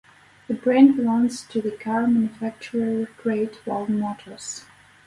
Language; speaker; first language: English; native; English